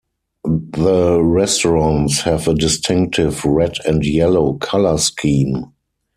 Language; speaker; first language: English; non-native, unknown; German